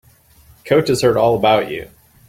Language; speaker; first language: English; native; English